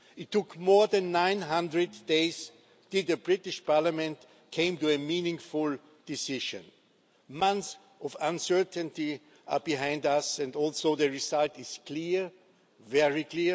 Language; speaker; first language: English; non-native, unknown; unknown